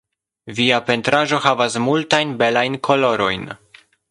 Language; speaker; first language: Esperanto; non-native, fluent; Polish